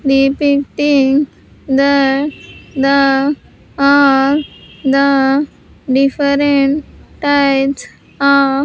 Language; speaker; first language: English; non-native, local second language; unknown